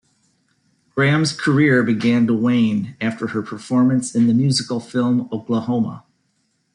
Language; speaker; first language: English; native; English